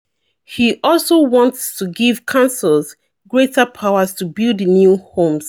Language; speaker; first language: English; non-native, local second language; Yoruba